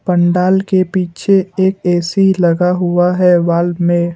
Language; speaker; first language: Hindi; non-native, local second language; Assamese